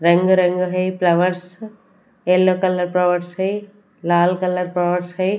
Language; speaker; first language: Hindi; non-native, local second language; Punjabi